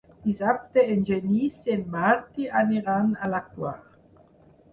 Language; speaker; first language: Catalan; non-native, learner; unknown